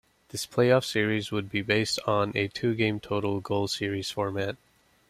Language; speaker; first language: English; native; English